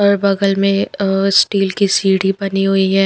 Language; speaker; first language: Hindi; non-native, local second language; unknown